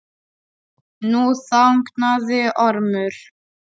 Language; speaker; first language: Icelandic; non-native, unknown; Polish